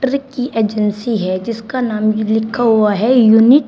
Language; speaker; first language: Hindi; native; Hindi